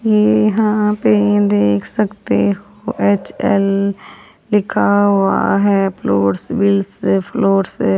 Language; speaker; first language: Hindi; native; Hindi